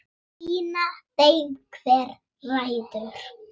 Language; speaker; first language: Icelandic; native; Icelandic